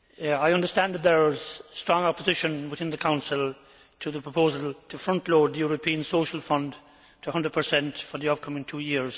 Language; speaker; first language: English; native; English